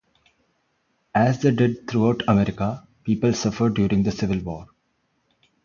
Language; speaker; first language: English; non-native, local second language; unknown